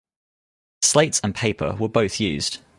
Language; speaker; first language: English; native; English